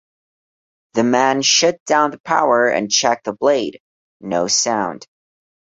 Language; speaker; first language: English; non-native, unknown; Portuguese